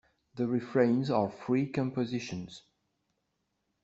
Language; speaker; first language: English; non-native, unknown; French